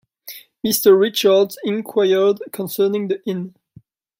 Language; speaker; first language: English; non-native, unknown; French